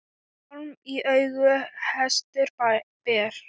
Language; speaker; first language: Icelandic; non-native, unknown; Thai